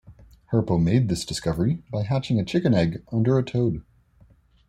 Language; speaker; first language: English; native; English